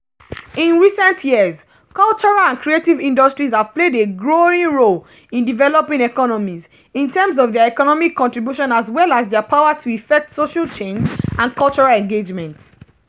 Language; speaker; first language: English; non-native, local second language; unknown